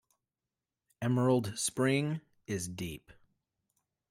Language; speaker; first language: English; native; English